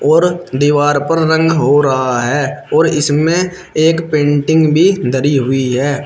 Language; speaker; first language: Hindi; native; Hindi